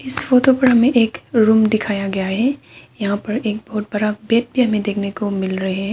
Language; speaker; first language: Hindi; non-native, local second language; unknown